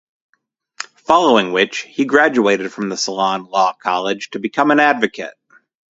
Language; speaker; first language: English; native; English